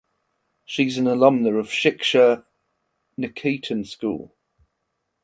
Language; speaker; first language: English; non-native, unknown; German